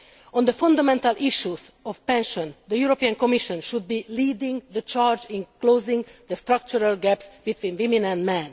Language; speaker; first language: English; non-native, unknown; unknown